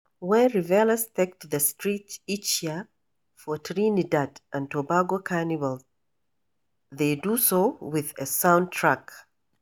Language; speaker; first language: English; non-native, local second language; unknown